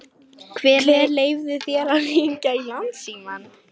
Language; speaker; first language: Icelandic; non-native, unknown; Lithuanian